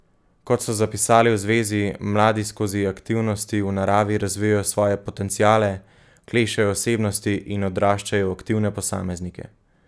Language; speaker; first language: Slovenian; native; Slovenian